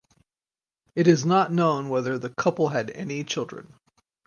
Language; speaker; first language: English; native; English